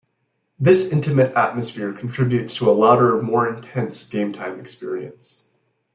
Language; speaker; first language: English; native; English